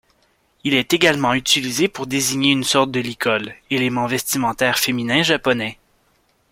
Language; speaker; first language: French; native; French